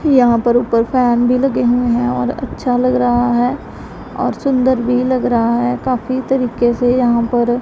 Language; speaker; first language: Hindi; non-native, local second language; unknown